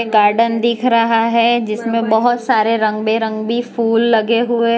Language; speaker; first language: Hindi; non-native, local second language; Gujarati